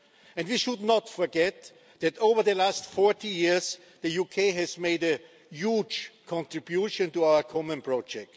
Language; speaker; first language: English; non-native, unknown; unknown